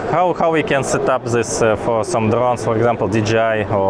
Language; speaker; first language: English; non-native, learner; Russian